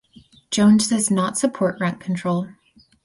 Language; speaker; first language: English; native; English